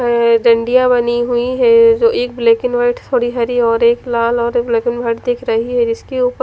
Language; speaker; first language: Hindi; non-native, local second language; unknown